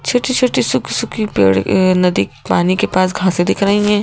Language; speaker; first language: Hindi; native; Hindi